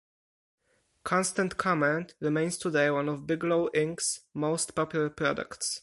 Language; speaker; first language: English; non-native, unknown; Polish